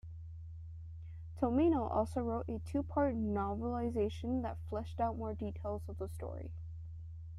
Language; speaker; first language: English; native; English